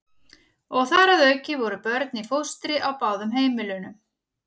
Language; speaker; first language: Icelandic; native; Icelandic